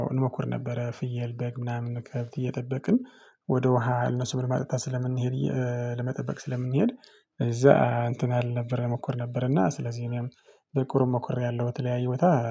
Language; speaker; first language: Amharic; non-native, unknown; Tigrinya